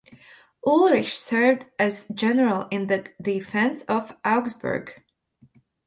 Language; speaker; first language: English; non-native, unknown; Latvian